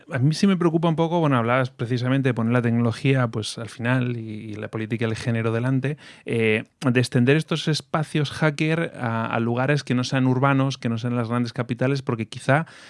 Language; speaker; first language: Spanish; native; Spanish